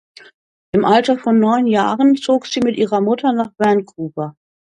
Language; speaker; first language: German; native; German